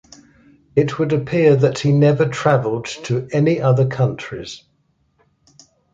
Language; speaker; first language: English; native; English